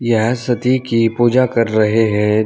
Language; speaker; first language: Hindi; native; Hindi